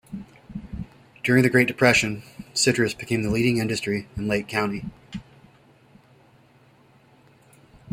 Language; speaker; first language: English; native; English